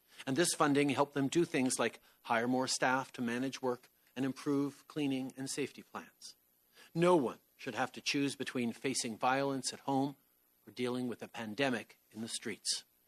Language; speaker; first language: English; early bilingual, other home language; French